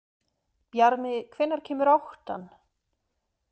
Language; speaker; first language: Icelandic; non-native, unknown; German